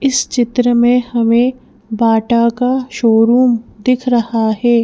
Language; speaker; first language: Hindi; native; Hindi